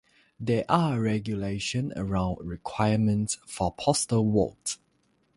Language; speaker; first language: English; non-native, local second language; Chinese